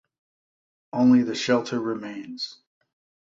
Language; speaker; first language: English; native; English